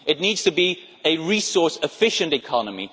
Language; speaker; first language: English; non-native, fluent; Dutch